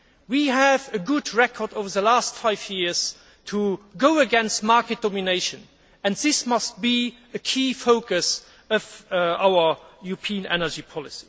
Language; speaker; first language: English; non-native, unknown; German